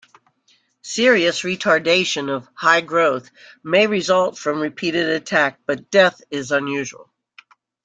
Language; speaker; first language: English; native; English